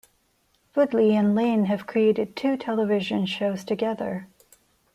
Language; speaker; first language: English; non-native, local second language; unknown